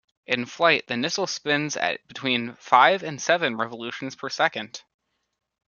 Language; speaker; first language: English; native; English